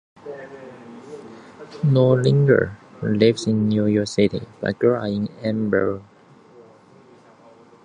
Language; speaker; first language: English; non-native, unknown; Chinese